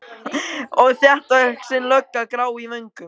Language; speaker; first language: Icelandic; native; Icelandic